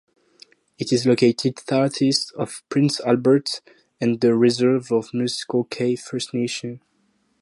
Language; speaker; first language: English; non-native, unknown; French